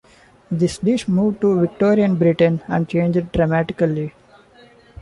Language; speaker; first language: English; non-native, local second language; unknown